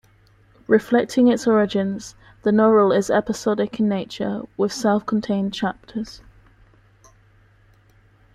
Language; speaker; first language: English; native; English